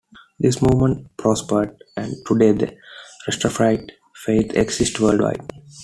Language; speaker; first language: English; non-native, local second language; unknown